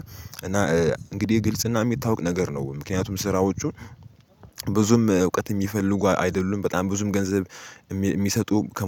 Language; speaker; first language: Amharic; native; Amharic